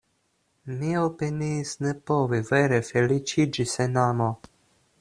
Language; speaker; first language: Esperanto; non-native, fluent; Russian